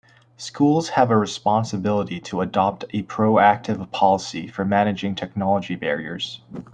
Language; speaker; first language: English; native; English